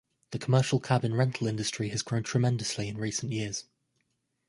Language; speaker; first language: English; native; English